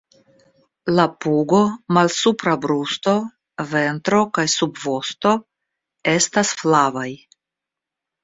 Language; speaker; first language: Esperanto; non-native, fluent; Russian